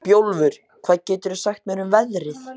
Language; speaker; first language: Icelandic; native; Icelandic